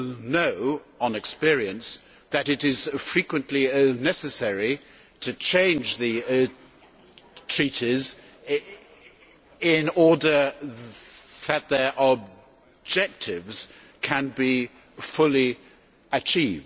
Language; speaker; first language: English; native; English